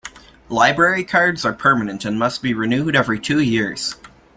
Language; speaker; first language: English; native; English